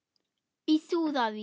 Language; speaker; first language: Icelandic; non-native, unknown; German